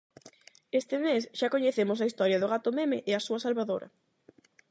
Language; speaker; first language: Galician; non-native, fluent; Spanish